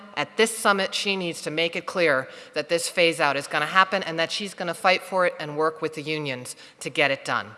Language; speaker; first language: English; native; English